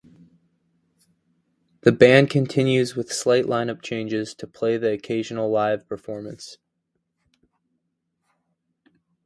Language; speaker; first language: English; native; English